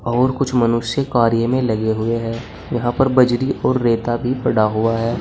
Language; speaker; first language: Hindi; native; Hindi